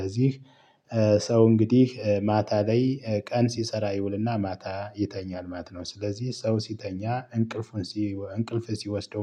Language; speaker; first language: Amharic; native; Amharic